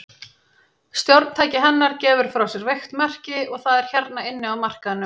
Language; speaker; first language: Icelandic; native; Icelandic